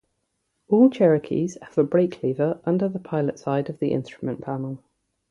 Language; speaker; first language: English; native; English